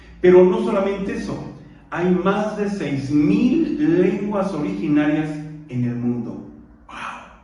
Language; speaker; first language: Spanish; non-native, local second language; Purepecha